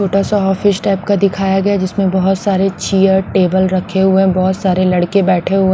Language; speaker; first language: Hindi; non-native, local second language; Punjabi